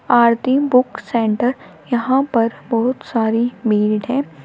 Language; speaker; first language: Hindi; native; Hindi